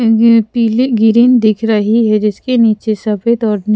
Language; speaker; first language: Hindi; non-native, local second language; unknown